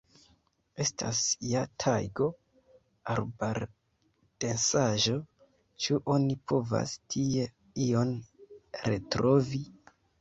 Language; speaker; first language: Esperanto; non-native, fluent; Kinyarwanda